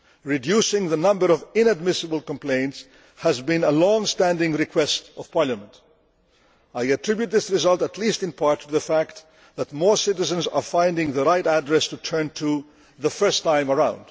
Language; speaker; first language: English; non-native, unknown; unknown